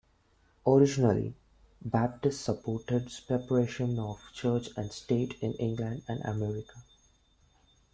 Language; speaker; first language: English; non-native, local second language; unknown